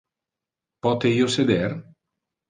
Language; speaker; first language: Interlingua; non-native, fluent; Italian